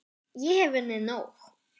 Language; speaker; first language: Icelandic; non-native, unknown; German